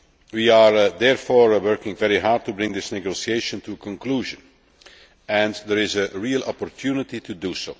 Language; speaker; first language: English; non-native, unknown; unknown